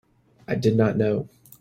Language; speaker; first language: English; native; English